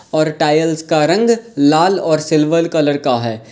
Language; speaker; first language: Hindi; native; Hindi